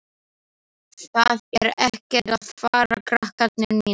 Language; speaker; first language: Icelandic; non-native, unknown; Slovak